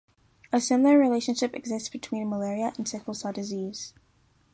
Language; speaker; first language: English; native; English